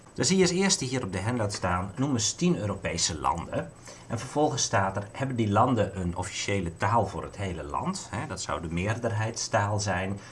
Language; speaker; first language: Dutch; native; Dutch